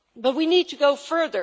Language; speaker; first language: English; non-native, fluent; Dutch